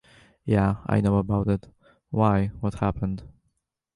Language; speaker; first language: English; native; English